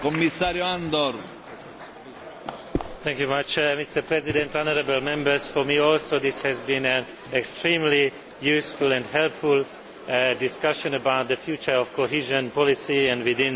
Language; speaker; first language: English; non-native, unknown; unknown